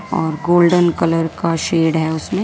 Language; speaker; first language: Hindi; native; Hindi